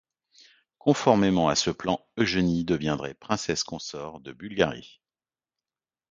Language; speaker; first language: French; native; French